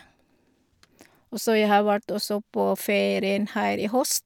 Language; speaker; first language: Norwegian; non-native, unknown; Filipino